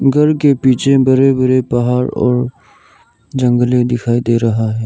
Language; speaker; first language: Hindi; non-native, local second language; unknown